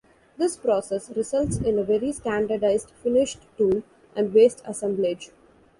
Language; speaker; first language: English; non-native, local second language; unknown